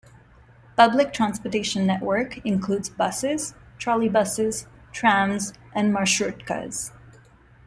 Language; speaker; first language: English; non-native, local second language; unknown